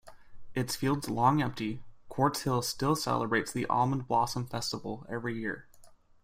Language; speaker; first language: English; native; English